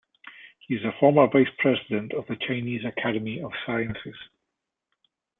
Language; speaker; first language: English; native; English